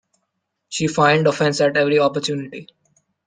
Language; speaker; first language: English; non-native, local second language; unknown